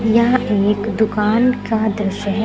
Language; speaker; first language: Hindi; native; Hindi